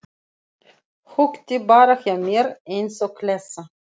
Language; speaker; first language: Icelandic; non-native, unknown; Russian